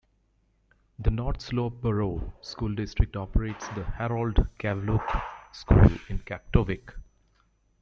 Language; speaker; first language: English; native; English